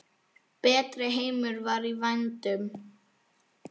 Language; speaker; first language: Icelandic; native; Icelandic